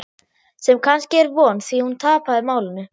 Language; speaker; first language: Icelandic; non-native, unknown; German